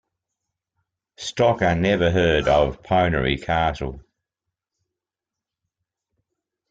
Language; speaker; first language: English; native; English